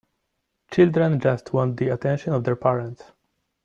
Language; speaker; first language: English; non-native, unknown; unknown